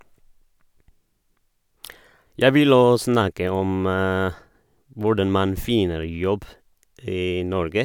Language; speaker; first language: Norwegian; non-native, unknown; Oromo